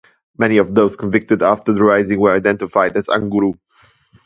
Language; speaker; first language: English; non-native, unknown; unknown